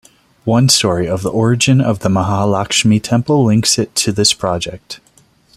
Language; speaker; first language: English; non-native, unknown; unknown